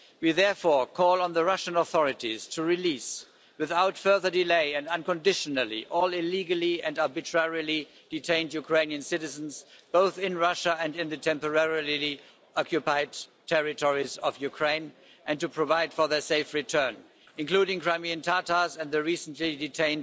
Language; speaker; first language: English; non-native, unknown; German